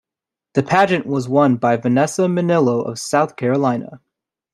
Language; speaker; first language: English; native; English